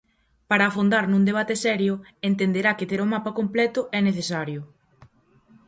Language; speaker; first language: Galician; native; Galician